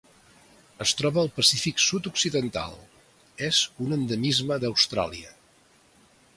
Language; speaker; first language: Catalan; native; Catalan